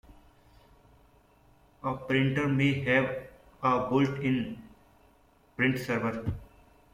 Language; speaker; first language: English; non-native, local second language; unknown